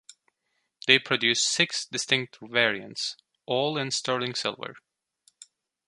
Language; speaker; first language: English; non-native, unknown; Turkish